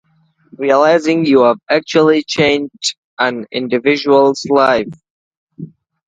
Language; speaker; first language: English; non-native, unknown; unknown